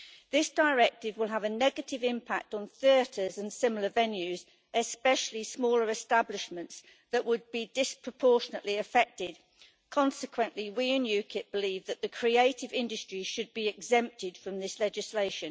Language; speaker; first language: English; native; English